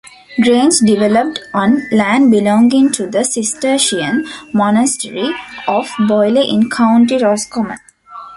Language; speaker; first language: English; non-native, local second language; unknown